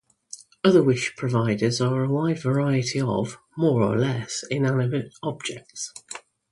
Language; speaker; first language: English; native; English